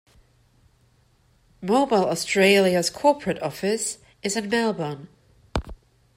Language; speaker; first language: English; non-native, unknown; German